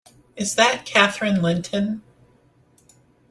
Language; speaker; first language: English; native; English